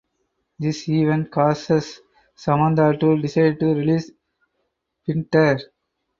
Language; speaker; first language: English; non-native, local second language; Tamil